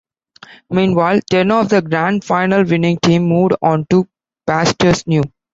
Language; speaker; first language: English; non-native, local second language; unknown